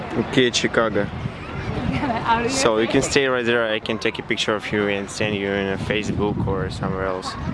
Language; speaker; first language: English; non-native, learner; Russian